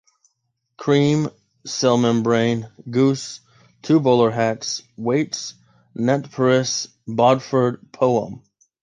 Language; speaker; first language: English; native; English